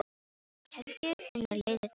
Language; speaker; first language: Icelandic; non-native, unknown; Filipino